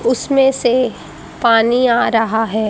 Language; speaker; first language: Hindi; native; Hindi